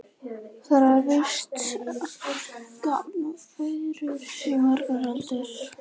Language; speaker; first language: Icelandic; native; Icelandic